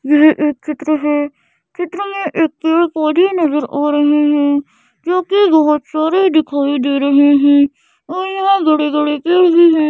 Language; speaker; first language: Hindi; native; Hindi